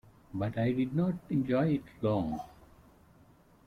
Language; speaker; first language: English; non-native, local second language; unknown